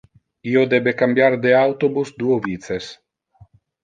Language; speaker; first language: Interlingua; non-native, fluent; Italian